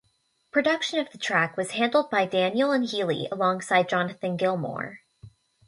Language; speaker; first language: English; native; English